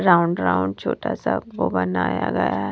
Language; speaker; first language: Hindi; non-native, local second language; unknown